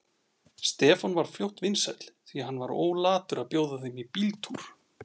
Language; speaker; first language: Icelandic; native; Icelandic